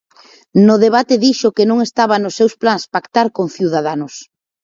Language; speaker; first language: Galician; native; Galician